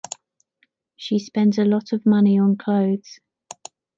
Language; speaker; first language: English; native; English